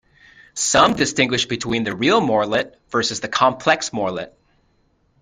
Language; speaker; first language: English; native; English